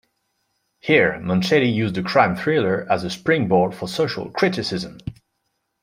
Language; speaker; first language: English; non-native, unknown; French